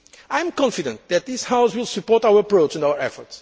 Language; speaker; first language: English; non-native, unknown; Portuguese